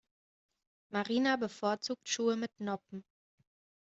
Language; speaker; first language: German; native; German